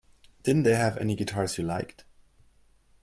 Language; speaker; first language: English; non-native, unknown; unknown